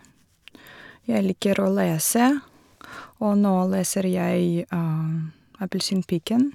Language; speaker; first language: Norwegian; non-native, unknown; Russian